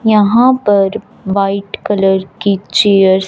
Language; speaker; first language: Hindi; non-native, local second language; Punjabi